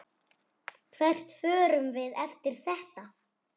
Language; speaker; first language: Icelandic; native; Icelandic